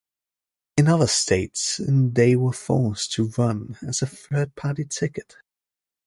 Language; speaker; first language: English; native; English